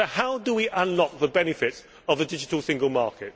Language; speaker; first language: English; native; English